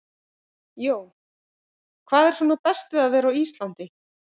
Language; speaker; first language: Icelandic; native; Icelandic